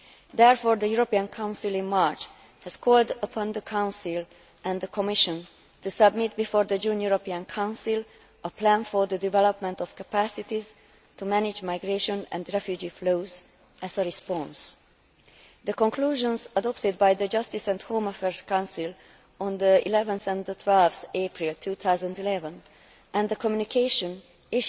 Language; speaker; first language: English; non-native, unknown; Hungarian